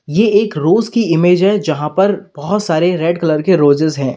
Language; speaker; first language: Hindi; native; Hindi